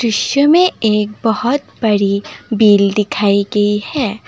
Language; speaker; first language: Hindi; non-native, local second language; Assamese